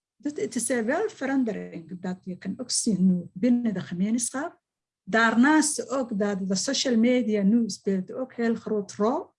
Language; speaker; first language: Dutch; non-native, fluent; Somali